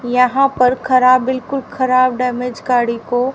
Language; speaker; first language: Hindi; native; Hindi